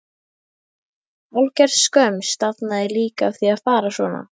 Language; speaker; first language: Icelandic; native; Icelandic